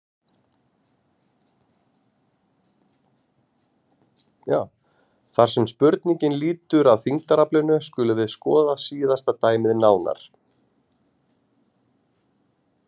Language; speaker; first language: Icelandic; native; Icelandic